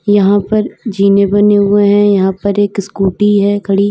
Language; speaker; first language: Hindi; native; Hindi